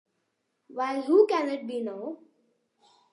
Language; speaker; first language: English; non-native, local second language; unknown